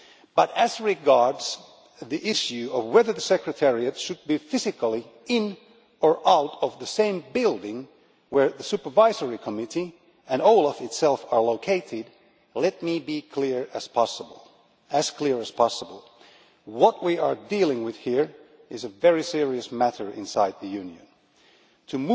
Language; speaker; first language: English; non-native, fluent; Finnish